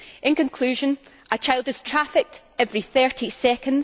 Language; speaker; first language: English; native; English